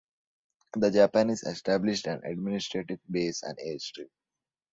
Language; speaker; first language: English; non-native, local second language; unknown